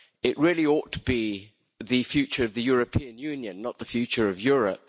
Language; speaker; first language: English; native; English